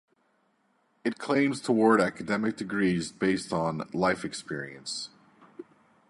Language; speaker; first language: English; native; English